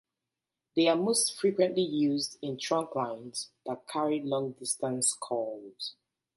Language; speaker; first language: English; native; English